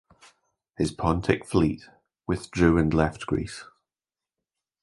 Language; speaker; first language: English; native; English